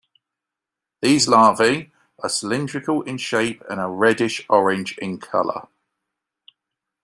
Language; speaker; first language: English; native; English